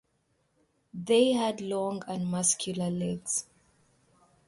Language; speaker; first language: English; native; English